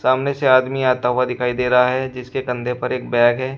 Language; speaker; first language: Hindi; native; Hindi